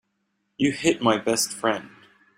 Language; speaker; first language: English; native; English